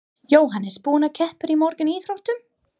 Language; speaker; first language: Icelandic; non-native, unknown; English